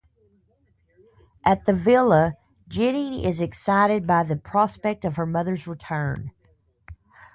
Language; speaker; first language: English; native; English